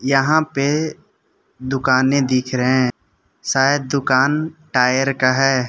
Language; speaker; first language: Hindi; non-native, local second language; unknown